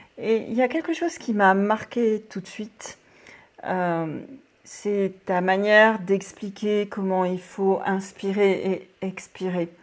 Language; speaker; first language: French; native; French